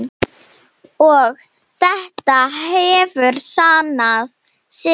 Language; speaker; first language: Icelandic; non-native, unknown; Slovenian